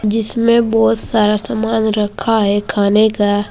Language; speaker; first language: Hindi; native; Hindi